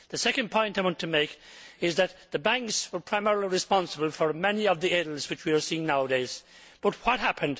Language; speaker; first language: English; native; English